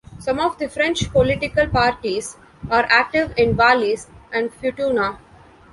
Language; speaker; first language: English; non-native, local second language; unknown